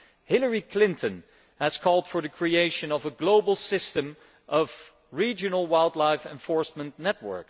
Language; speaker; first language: English; non-native, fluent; Dutch